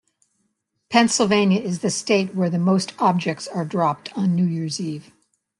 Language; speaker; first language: English; native; English